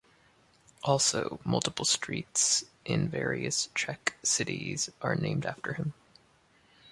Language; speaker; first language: English; native; English